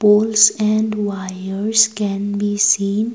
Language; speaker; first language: English; non-native, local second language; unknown